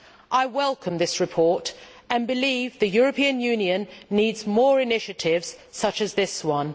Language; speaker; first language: English; native; English